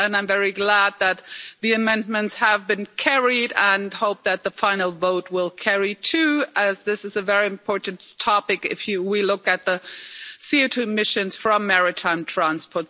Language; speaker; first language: English; non-native, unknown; German